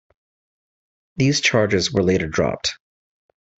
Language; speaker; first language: English; native; English